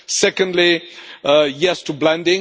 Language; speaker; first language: English; non-native, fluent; Czech